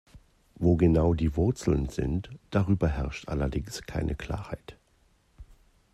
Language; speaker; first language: German; native; German